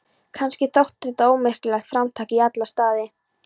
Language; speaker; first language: Icelandic; non-native, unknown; Polish